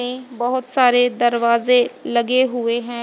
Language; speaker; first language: Hindi; native; Hindi